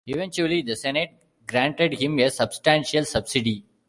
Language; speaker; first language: English; non-native, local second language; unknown